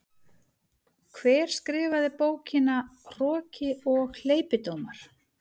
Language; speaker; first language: Icelandic; native; Icelandic